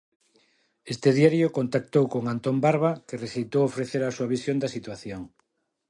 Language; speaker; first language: Galician; non-native, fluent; Spanish